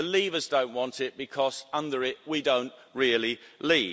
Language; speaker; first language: English; native; English